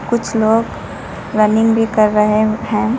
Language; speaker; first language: Hindi; native; Hindi